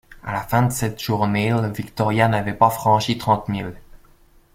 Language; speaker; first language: French; native; French